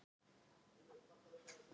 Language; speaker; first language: Icelandic; native; Icelandic